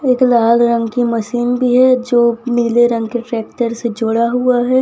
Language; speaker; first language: Hindi; non-native, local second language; Gujarati